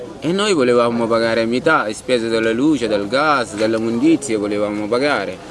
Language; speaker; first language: Italian; non-native, fluent; Arabic